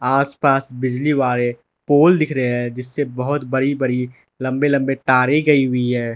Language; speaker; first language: Hindi; non-native, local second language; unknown